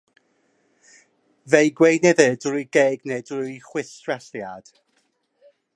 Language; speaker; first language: Welsh; non-native, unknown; English